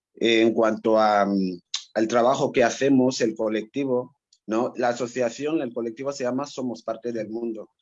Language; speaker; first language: Spanish; non-native, local second language; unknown